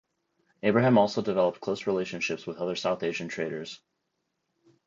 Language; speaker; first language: English; native; English